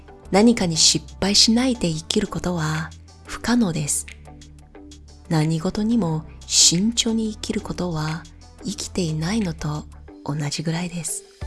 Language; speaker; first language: Japanese; non-native, fluent; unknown